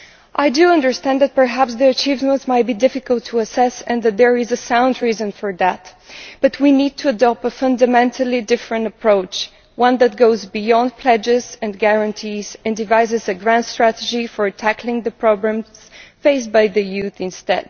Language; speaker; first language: English; non-native, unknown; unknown